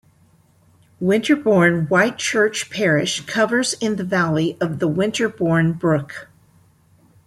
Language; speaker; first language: English; native; English